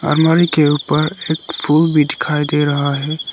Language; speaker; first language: Hindi; non-native, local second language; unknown